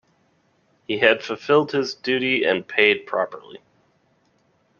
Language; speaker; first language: English; native; English